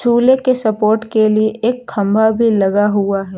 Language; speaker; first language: Hindi; native; Hindi